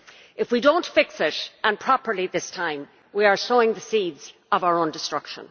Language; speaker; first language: English; native; English